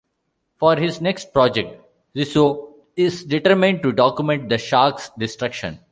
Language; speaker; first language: English; non-native, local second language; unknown